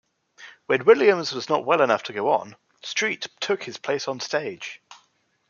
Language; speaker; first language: English; native; English